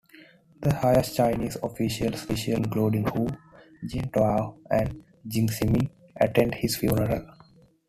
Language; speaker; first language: English; non-native, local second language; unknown